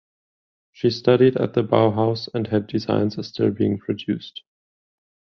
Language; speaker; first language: English; non-native, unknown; German